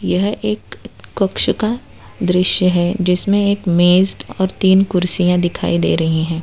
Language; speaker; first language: Hindi; non-native, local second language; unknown